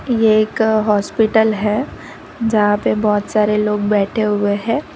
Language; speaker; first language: Hindi; non-native, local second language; Gujarati